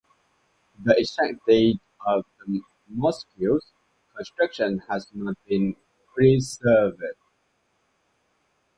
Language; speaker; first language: English; native; English